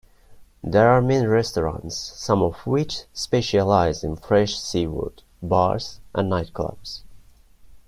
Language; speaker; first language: English; non-native, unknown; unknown